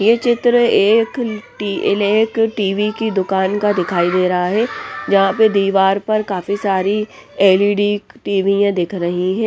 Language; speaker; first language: Hindi; non-native, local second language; Punjabi